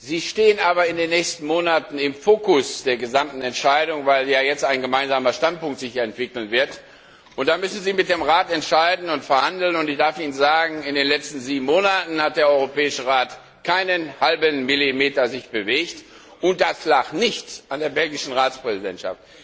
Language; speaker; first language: German; non-native, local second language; Luxembourgish